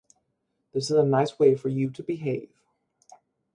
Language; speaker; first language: English; native; English